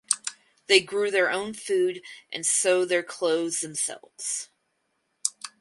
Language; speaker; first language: English; native; English